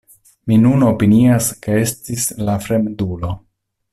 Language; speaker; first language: Esperanto; non-native, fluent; Italian